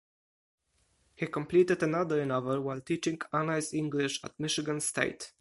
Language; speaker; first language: English; non-native, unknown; Polish